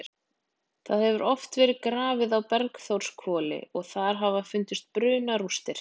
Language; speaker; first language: Icelandic; native; Icelandic